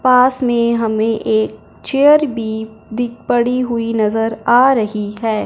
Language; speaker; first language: Hindi; non-native, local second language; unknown